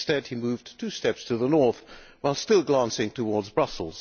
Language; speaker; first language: English; non-native, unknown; Hungarian